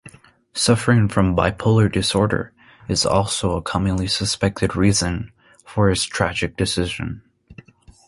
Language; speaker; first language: English; native; English